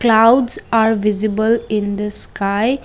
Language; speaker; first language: English; non-native, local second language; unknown